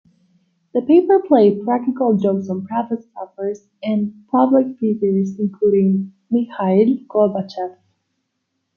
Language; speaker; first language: English; non-native, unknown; Spanish